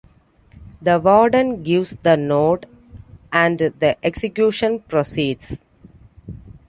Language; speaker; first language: English; non-native, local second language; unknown